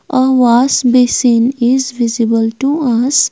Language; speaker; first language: English; non-native, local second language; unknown